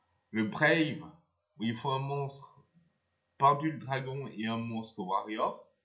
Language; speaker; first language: French; native; French